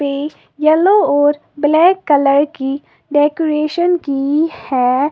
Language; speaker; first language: Hindi; native; Hindi